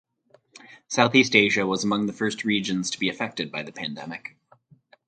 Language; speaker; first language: English; native; English